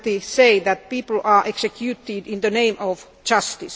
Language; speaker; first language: English; non-native, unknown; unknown